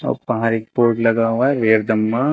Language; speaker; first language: Hindi; native; Hindi